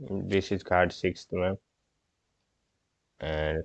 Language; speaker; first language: English; non-native, local second language; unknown